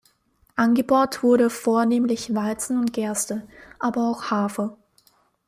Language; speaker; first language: German; native; German